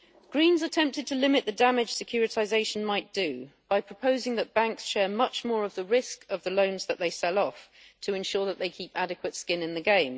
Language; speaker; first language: English; native; English